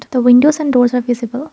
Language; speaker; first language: English; non-native, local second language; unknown